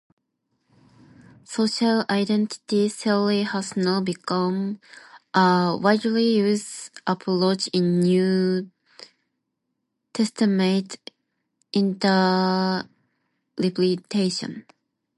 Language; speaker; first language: English; non-native, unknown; Japanese